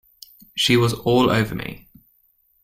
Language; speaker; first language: English; native; English